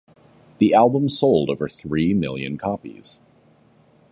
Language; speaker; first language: English; native; English